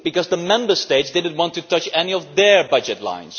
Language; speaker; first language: English; non-native, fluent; Dutch